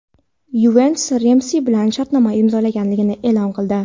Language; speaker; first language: Uzbek; non-native, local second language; Kara-Kalpak